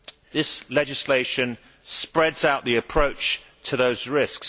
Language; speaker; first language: English; native; English